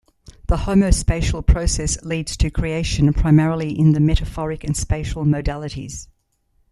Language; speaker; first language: English; native; English